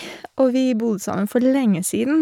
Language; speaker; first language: Norwegian; non-native, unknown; English